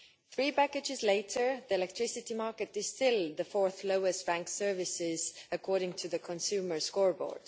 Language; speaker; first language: English; non-native, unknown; Estonian